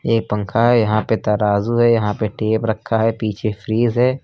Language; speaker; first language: Hindi; native; Hindi